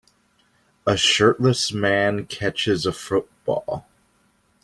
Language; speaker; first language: English; native; English